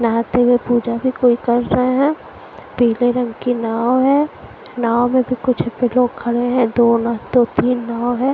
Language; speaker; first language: Hindi; non-native, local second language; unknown